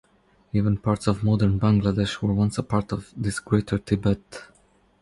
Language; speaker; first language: English; non-native, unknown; Croatian